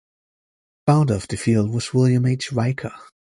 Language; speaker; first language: English; native; English